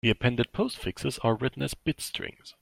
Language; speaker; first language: English; non-native, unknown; German